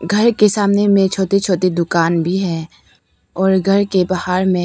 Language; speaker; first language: Hindi; non-native, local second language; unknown